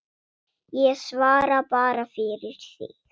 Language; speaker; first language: Icelandic; non-native, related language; Swedish